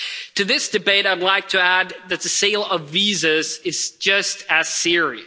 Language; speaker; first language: English; non-native, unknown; Swedish